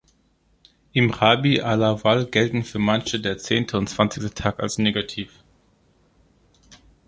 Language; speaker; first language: German; non-native, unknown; Greek